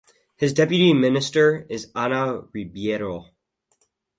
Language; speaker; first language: English; native; English